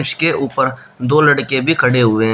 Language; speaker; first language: Hindi; native; Hindi